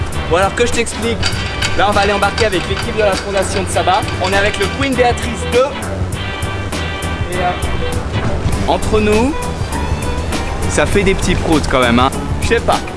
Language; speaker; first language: French; native; French